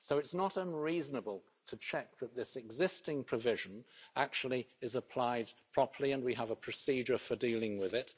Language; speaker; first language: English; native; English